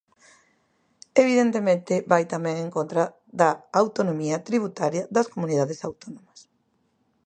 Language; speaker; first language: Galician; native; Galician